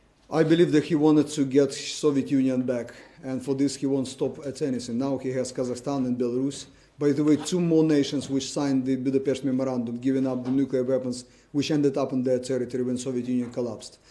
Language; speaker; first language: English; non-native, fluent; Ukrainian